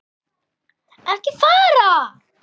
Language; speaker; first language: Icelandic; native; Icelandic